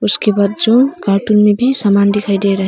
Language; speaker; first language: Hindi; non-native, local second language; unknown